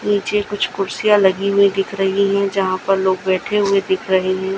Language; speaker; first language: Hindi; non-native, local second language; Gujarati